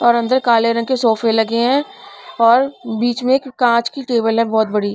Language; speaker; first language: Hindi; non-native, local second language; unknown